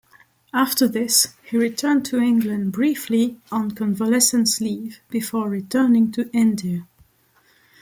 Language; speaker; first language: English; non-native, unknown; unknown